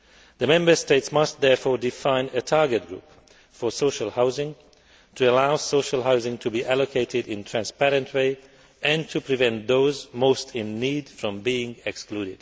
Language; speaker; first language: English; non-native, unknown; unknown